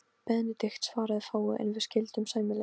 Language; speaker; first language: Icelandic; non-native, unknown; Polish